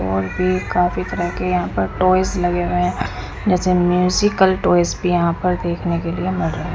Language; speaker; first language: Hindi; non-native, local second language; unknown